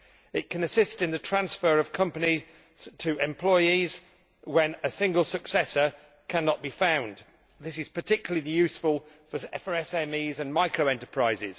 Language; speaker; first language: English; native; English